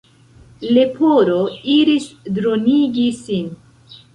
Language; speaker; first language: Esperanto; non-native, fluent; Central Kurdish